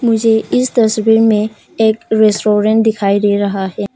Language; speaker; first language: Hindi; non-native, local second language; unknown